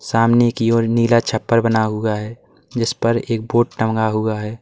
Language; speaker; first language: Hindi; native; Hindi